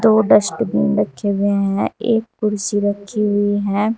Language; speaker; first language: Hindi; native; Hindi